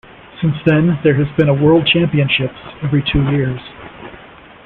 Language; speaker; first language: English; native; English